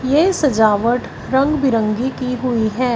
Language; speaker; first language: Hindi; non-native, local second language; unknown